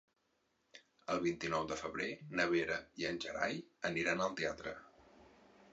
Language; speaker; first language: Catalan; native; Catalan